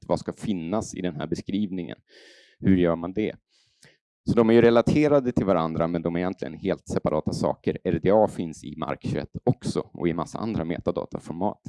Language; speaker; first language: Swedish; native; Swedish